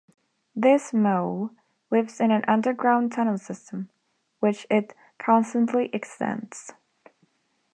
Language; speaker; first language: English; non-native, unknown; Spanish